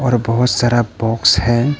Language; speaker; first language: Hindi; non-native, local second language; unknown